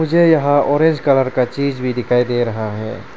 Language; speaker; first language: Hindi; non-native, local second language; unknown